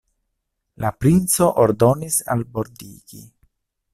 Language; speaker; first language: Esperanto; non-native, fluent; Italian